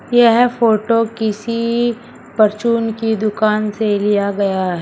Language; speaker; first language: Hindi; native; Hindi